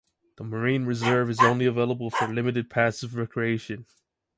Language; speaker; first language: English; native; English